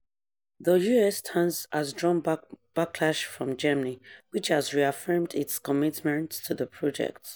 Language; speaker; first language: English; non-native, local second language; Yoruba